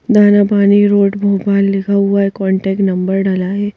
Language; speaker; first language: Hindi; native; Hindi